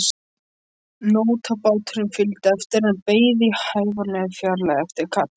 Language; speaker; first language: Icelandic; non-native, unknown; English